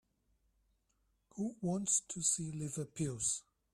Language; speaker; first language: English; non-native, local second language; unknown